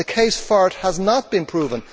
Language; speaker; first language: English; native; English